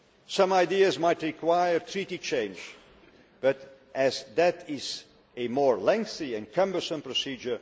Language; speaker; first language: English; non-native, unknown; Dutch